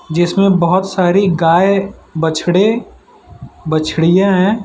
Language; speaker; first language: Hindi; non-native, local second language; Gujarati